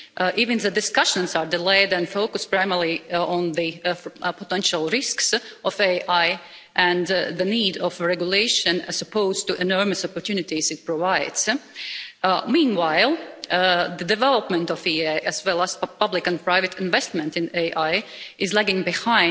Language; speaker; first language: English; non-native, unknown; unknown